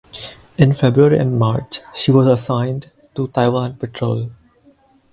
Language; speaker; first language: English; non-native, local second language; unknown